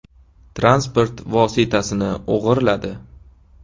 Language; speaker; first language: Uzbek; native; Uzbek